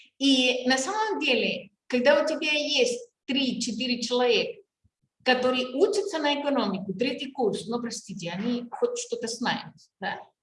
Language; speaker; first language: Russian; non-native, fluent; Spanish